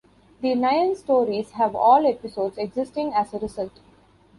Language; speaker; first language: English; non-native, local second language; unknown